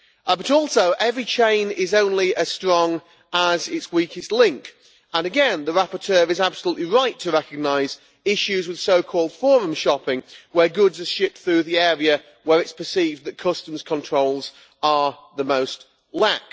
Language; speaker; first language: English; native; English